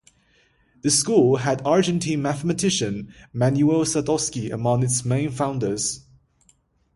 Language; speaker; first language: English; non-native, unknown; Chinese